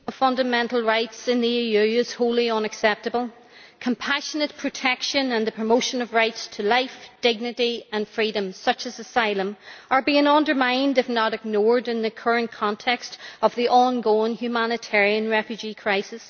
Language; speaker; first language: English; native; English